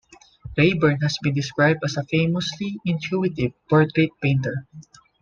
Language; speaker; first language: English; non-native, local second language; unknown